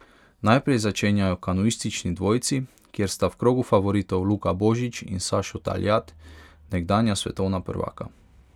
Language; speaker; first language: Slovenian; non-native, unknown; Hungarian